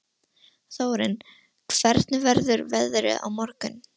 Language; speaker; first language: Icelandic; non-native, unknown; Russian